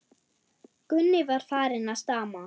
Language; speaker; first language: Icelandic; non-native, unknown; German